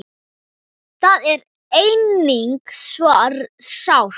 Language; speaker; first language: Icelandic; non-native, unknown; Thai